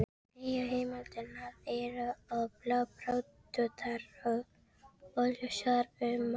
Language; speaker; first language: Icelandic; non-native, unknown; Filipino